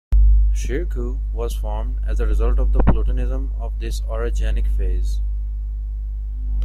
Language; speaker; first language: English; non-native, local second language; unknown